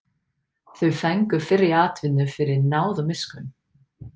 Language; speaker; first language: Icelandic; non-native, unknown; English